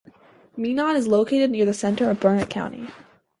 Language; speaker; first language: English; native; English